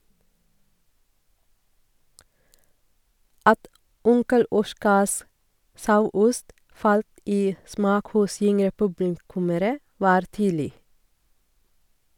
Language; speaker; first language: Norwegian; non-native, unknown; Sinhala